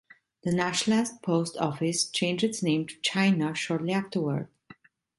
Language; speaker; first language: English; non-native, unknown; Italian